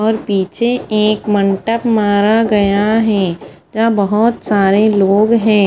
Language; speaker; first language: Hindi; non-native, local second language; Punjabi